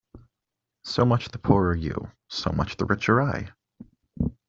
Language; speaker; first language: English; native; English